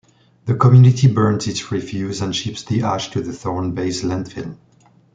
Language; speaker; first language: English; non-native, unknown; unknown